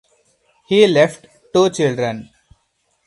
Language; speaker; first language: English; non-native, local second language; Hindi